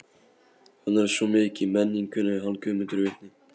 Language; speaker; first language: Icelandic; non-native, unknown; Polish